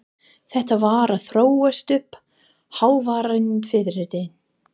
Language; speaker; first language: Icelandic; non-native, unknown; English